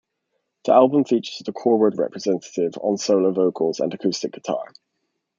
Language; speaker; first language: English; native; English